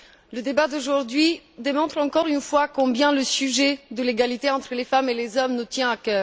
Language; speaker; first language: French; non-native, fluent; Bulgarian